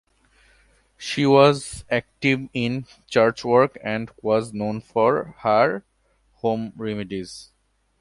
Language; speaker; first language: English; non-native, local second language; Bangla